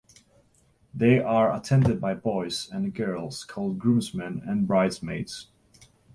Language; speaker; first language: English; non-native, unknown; Polish